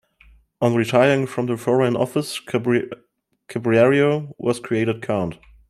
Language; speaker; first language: English; non-native, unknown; German